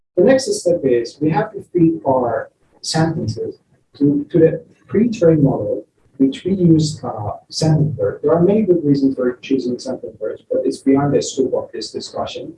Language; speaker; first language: English; non-native, fluent; Persian